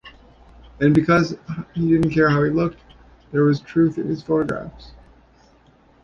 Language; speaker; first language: English; native; English